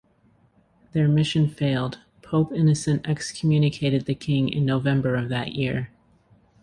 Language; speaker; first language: English; native; English